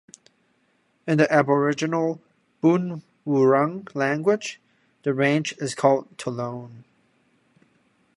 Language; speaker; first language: English; non-native, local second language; Cantonese